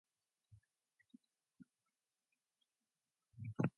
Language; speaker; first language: English; non-native, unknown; Mongolian